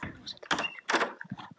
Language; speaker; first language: Icelandic; non-native, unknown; Polish